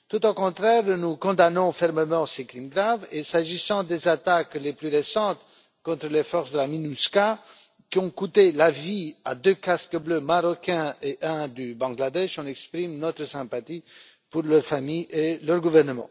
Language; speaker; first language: French; non-native, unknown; Romanian